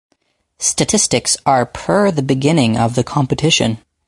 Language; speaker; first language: English; native; English